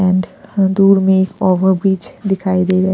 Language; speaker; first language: Hindi; non-native, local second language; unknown